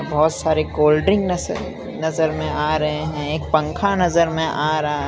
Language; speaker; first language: Hindi; non-native, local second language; Gujarati